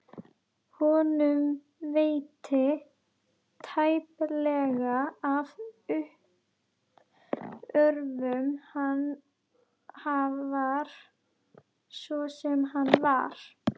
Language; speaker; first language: Icelandic; native; Icelandic